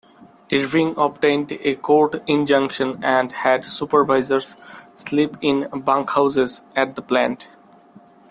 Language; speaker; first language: English; non-native, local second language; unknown